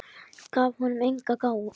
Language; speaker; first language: Icelandic; native; Icelandic